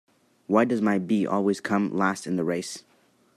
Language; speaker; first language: English; native; English